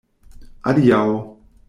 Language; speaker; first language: Esperanto; non-native, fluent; German